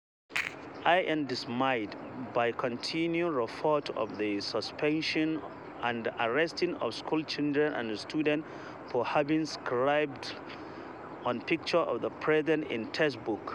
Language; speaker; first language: English; non-native, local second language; Hausa